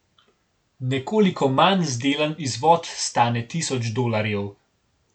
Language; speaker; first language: Slovenian; native; Slovenian